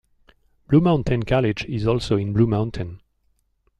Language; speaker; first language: English; non-native, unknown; French